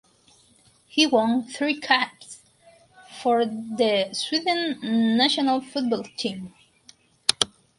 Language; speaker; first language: English; non-native, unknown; Spanish